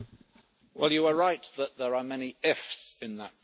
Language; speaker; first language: English; native; English